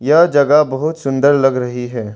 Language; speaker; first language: Hindi; non-native, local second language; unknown